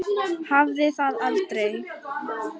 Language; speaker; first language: Icelandic; non-native, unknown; Polish